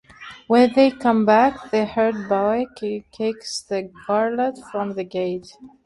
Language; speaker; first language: English; non-native, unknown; Turkmen